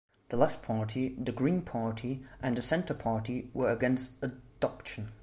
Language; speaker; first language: English; non-native, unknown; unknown